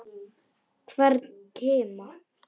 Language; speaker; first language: Icelandic; non-native, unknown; Polish